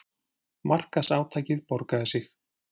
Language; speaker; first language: Icelandic; native; Icelandic